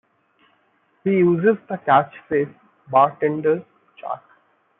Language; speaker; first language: English; non-native, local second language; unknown